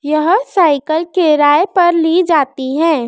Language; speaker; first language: Hindi; native; Hindi